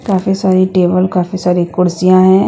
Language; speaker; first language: Hindi; non-native, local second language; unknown